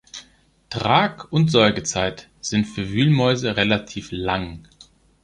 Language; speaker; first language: German; non-native, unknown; Greek